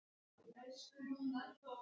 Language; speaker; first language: Icelandic; non-native, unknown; English